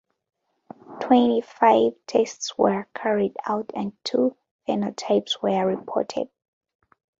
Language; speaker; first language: English; non-native, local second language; Ganda